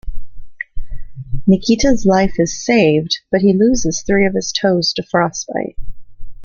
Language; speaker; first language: English; native; English